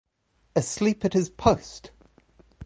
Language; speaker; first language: English; native; English